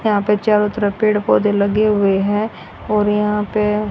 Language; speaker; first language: Hindi; native; Hindi